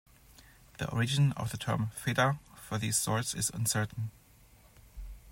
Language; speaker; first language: English; non-native, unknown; German